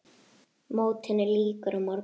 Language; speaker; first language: Icelandic; native; Icelandic